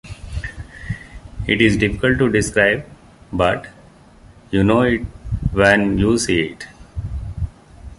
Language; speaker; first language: English; non-native, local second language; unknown